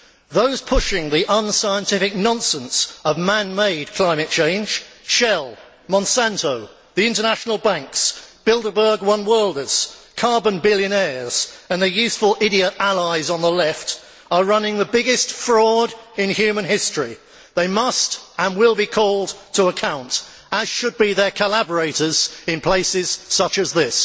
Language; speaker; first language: English; native; English